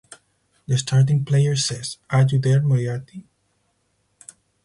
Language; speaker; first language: English; non-native, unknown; Spanish